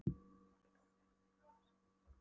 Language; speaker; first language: Icelandic; non-native, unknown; Polish